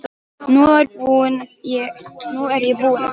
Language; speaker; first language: Icelandic; non-native, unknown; Polish